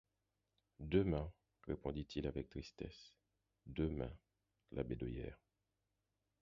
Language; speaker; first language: French; non-native, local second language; Haitian Creole